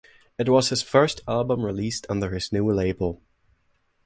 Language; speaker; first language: English; non-native, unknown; German